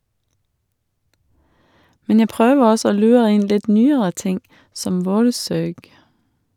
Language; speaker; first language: Norwegian; non-native, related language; Danish